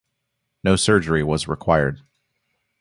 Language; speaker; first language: English; native; English